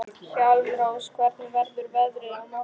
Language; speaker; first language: Icelandic; non-native, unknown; Polish